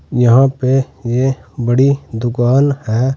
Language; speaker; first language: Hindi; native; Hindi